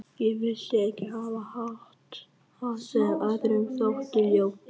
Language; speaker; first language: Icelandic; non-native, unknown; Vietnamese